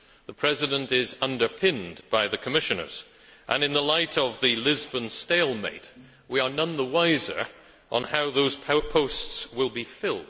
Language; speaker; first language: English; native; English